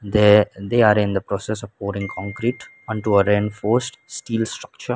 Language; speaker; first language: English; non-native, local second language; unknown